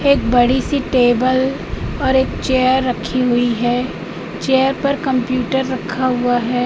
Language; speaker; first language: Hindi; native; Hindi